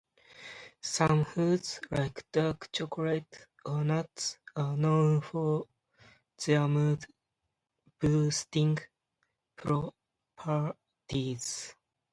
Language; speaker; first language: English; non-native, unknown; Japanese